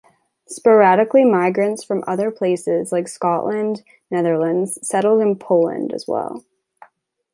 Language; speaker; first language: English; native; English